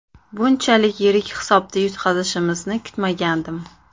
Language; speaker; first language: Uzbek; native; Uzbek